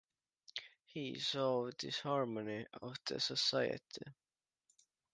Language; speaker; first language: English; non-native, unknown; Estonian